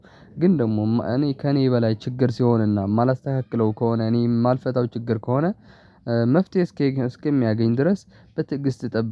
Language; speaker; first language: Amharic; non-native, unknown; Tigrinya